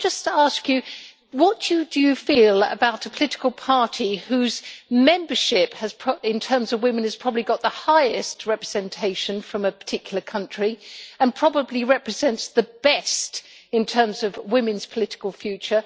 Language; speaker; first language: English; native; English